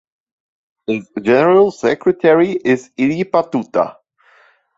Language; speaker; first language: English; non-native, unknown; German